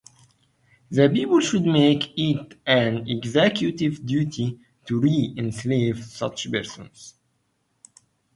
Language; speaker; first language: English; non-native, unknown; Arabic